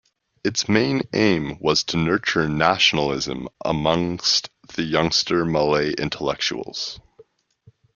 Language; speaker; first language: English; native; English